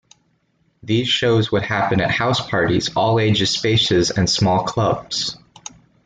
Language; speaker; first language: English; native; English